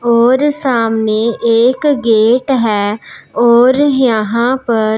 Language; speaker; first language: Hindi; non-native, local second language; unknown